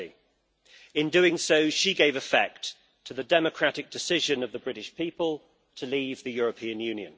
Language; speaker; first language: English; native; English